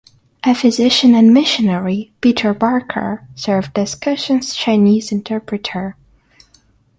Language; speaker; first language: English; non-native, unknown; Russian